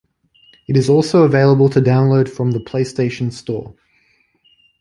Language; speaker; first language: English; native; English